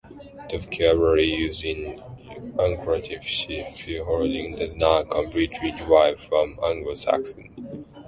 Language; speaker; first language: English; non-native, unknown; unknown